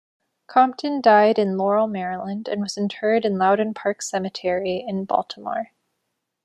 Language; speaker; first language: English; native; English